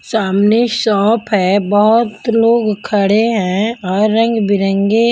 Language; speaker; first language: Hindi; non-native, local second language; Punjabi